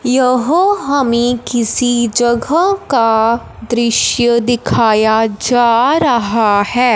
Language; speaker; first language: Hindi; non-native, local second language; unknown